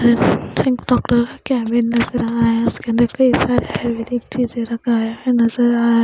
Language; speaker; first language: Hindi; non-native, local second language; Punjabi